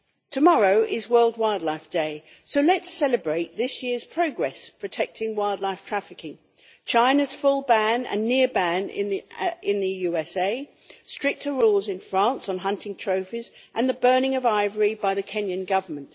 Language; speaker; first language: English; native; English